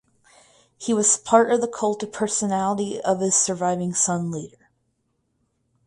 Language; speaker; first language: English; native; English